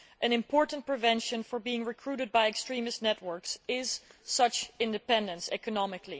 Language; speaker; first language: English; non-native, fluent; Dutch